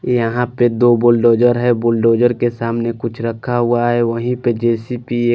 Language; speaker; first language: Hindi; non-native, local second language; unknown